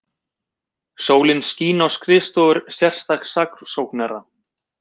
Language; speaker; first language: Icelandic; native; Icelandic